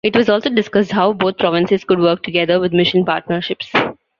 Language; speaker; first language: English; non-native, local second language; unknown